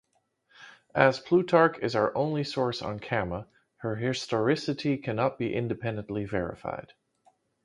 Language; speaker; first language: English; non-native, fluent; Dutch